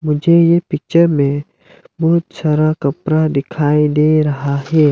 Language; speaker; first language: Hindi; non-native, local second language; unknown